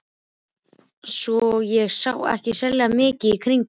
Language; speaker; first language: Icelandic; native; Icelandic